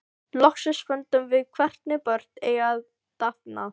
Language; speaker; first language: Icelandic; non-native, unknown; Filipino